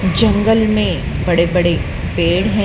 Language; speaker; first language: Hindi; native; Hindi